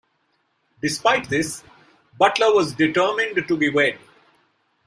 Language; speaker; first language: English; non-native, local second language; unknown